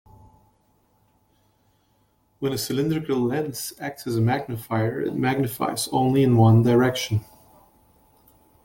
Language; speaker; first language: English; native; English